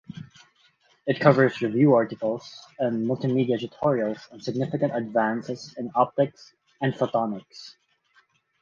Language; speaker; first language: English; non-native, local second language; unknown